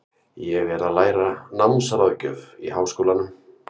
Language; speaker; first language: Icelandic; native; Icelandic